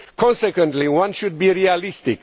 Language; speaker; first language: English; non-native, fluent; Romanian